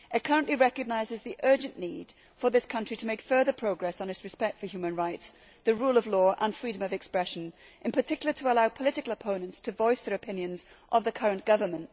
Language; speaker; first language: English; native; English